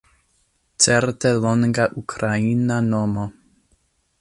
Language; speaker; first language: Esperanto; non-native, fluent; English